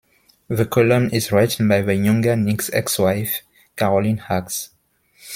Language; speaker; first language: English; non-native, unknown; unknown